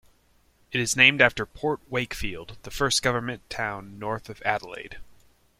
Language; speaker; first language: English; native; English